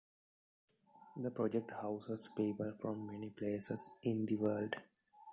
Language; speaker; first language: English; non-native, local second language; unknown